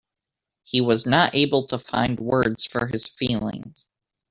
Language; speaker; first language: English; native; English